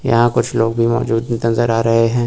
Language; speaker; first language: Hindi; native; Hindi